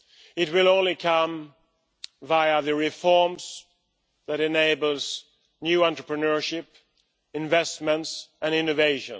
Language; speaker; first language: English; non-native, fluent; Swedish